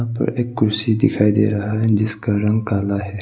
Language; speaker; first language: Hindi; non-native, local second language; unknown